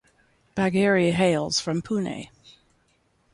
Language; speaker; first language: English; native; English